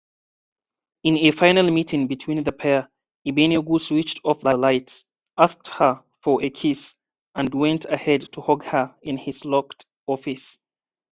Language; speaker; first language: English; non-native, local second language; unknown